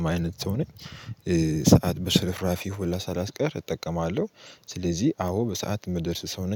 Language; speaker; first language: Amharic; native; Amharic